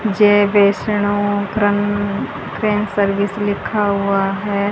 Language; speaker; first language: Hindi; native; Hindi